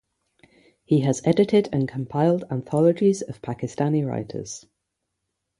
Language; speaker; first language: English; native; English